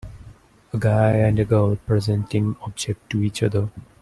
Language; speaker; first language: English; non-native, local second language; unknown